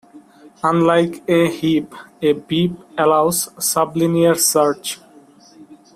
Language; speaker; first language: English; non-native, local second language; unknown